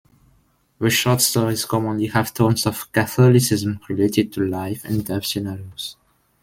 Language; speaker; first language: English; non-native, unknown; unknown